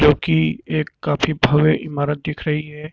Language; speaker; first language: Hindi; native; Hindi